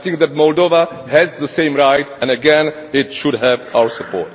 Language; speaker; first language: English; non-native, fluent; Czech